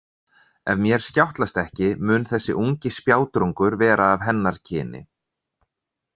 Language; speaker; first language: Icelandic; native; Icelandic